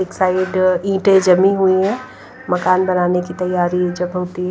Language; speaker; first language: Hindi; non-native, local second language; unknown